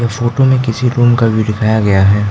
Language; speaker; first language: Hindi; non-native, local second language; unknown